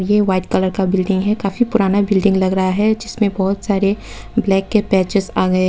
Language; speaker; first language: Hindi; non-native, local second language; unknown